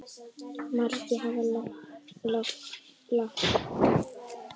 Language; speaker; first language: Icelandic; native; Icelandic